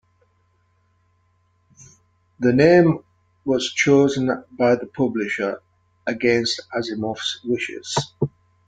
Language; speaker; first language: English; native; English